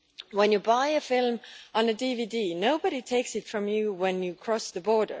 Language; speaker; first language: English; non-native, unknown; Estonian